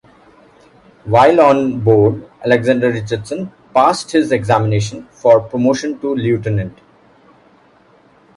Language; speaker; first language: English; non-native, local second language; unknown